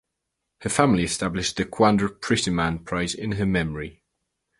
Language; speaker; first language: English; native; English